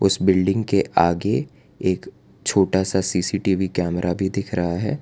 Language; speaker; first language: Hindi; non-native, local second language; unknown